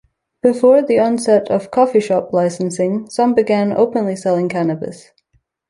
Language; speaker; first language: English; native; English